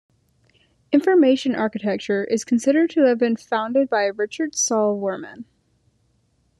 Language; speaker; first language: English; native; English